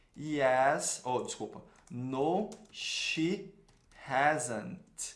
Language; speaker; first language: English; non-native, fluent; Portuguese